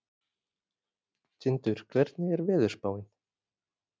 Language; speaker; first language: Icelandic; native; Icelandic